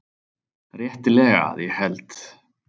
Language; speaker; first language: Icelandic; native; Icelandic